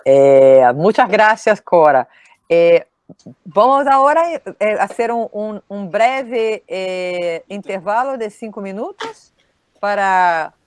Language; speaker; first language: Spanish; non-native, related language; Portuguese